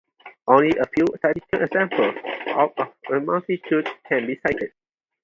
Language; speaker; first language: English; non-native, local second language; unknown